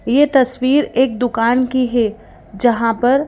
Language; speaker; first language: Hindi; native; Hindi